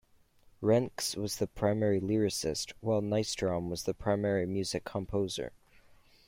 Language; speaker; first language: English; native; English